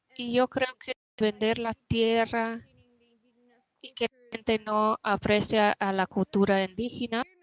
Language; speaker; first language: Spanish; non-native, related language; Portuguese